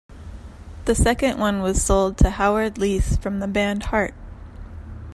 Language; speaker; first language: English; native; English